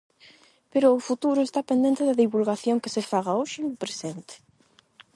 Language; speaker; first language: Galician; non-native, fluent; Spanish